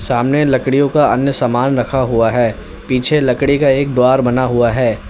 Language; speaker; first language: Hindi; native; Hindi